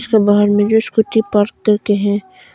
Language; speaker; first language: Hindi; non-native, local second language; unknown